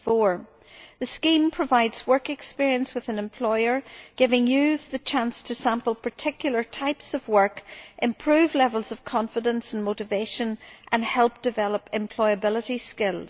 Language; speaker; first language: English; native; English